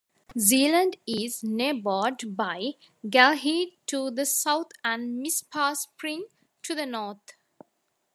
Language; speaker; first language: English; non-native, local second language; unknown